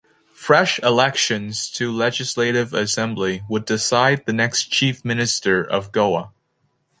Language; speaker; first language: English; native; English